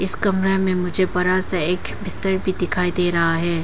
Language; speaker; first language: Hindi; non-native, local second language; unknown